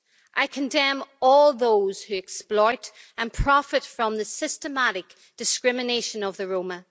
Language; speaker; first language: English; native; English